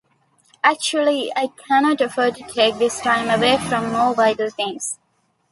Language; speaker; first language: English; non-native, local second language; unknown